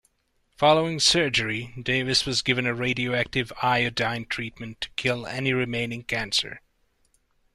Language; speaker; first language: English; non-native, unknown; Hungarian